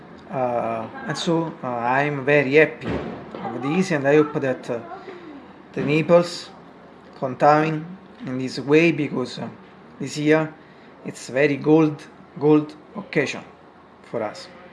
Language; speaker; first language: English; non-native, learner; Italian